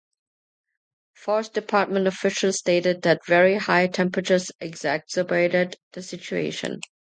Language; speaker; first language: English; non-native, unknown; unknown